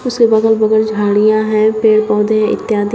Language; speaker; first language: Hindi; native; Hindi